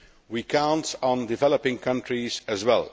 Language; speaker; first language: English; non-native, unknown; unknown